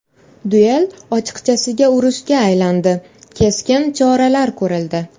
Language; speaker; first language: Uzbek; native; Uzbek